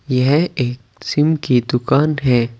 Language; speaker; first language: Hindi; native; Hindi